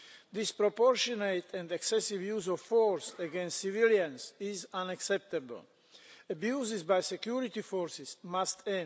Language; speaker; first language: English; non-native, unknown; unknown